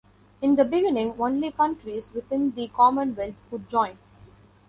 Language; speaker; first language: English; non-native, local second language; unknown